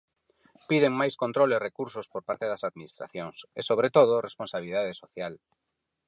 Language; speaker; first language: Galician; non-native, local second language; Spanish